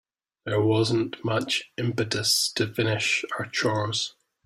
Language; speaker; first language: English; native; English